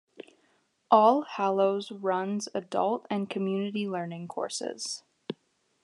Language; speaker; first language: English; native; English